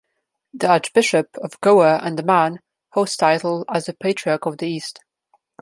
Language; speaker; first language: English; non-native, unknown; Slovenian